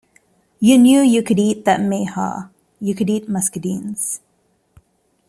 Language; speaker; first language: English; non-native, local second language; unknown